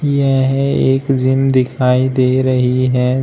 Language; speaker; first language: Hindi; native; Hindi